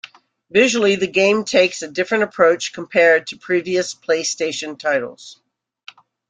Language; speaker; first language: English; native; English